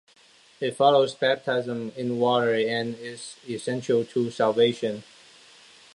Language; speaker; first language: English; non-native, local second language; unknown